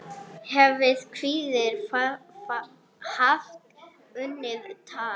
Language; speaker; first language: Icelandic; non-native, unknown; Arabic